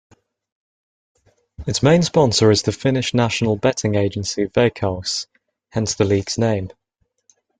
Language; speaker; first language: English; native; English